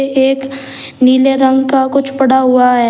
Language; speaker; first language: Hindi; native; Hindi